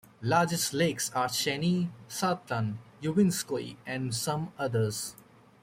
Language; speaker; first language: English; native; English